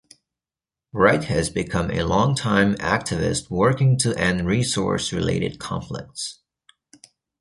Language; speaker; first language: English; native; English